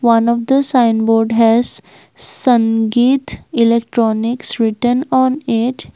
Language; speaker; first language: English; non-native, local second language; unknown